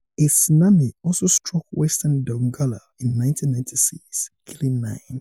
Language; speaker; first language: English; non-native, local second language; Yoruba